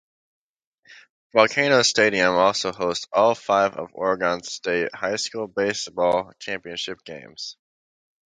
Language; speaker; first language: English; native; English